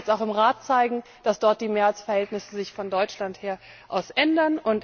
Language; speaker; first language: German; native; German